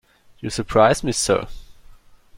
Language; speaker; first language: English; non-native, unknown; German